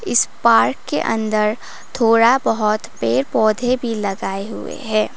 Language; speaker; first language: Hindi; non-native, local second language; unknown